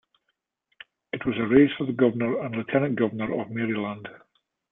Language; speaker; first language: English; native; English